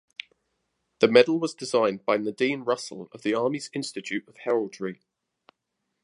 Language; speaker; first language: English; native; English